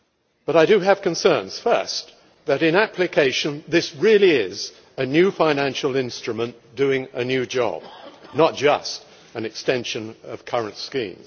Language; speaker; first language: English; native; English